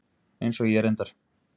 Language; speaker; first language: Icelandic; native; Icelandic